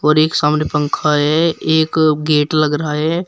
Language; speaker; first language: Hindi; native; Hindi